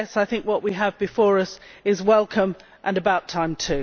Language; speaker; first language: English; native; English